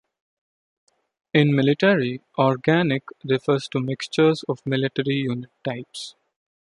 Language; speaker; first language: English; non-native, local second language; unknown